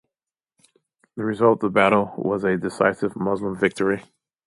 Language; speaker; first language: English; native; English